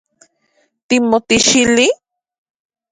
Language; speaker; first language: Central Puebla Nahuatl; native; Central Puebla Nahuatl